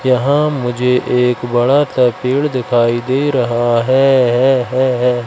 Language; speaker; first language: Hindi; native; Hindi